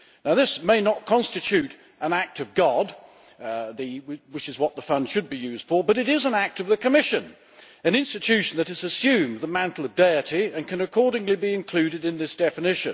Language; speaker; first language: English; native; English